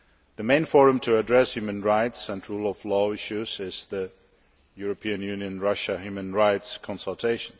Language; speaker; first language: English; non-native, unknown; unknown